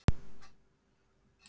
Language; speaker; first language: Icelandic; native; Icelandic